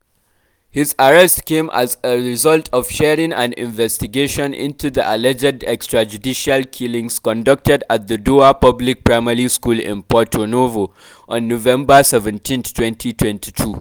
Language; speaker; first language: English; non-native, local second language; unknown